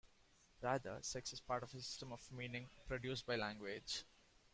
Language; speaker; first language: English; non-native, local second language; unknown